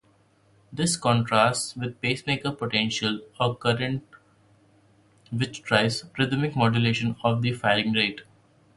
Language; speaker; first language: English; non-native, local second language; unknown